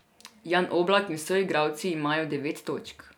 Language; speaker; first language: Slovenian; non-native, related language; Serbian